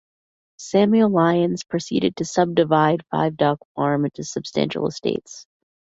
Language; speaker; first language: English; native; English